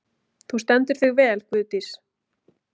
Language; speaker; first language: Icelandic; native; Icelandic